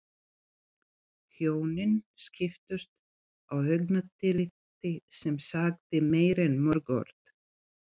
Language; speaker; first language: Icelandic; non-native, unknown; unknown